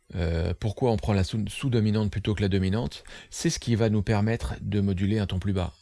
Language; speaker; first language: French; native; French